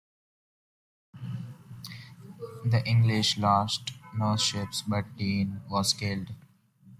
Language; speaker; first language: English; non-native, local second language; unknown